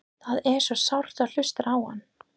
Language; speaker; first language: Icelandic; non-native, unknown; English